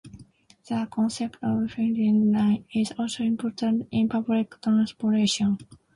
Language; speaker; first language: English; non-native, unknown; Japanese